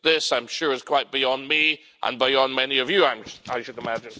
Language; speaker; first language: English; native; English